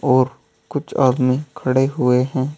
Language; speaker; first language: Hindi; native; Hindi